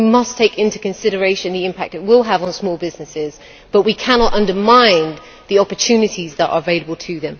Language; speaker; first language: English; native; English